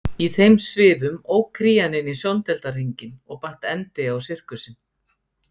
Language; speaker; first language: Icelandic; native; Icelandic